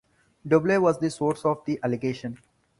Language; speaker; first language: English; non-native, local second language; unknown